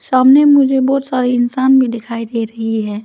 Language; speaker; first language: Hindi; non-native, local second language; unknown